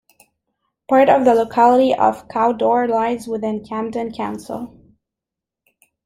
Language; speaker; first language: English; native; English